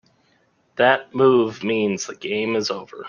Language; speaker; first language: English; native; English